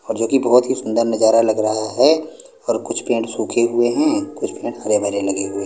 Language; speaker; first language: Hindi; non-native, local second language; Punjabi